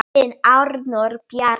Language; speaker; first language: Icelandic; non-native, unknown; Polish